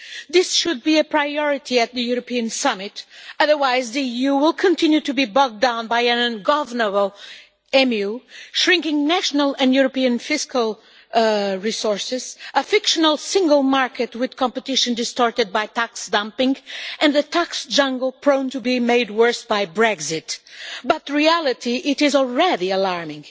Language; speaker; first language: English; non-native, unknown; Portuguese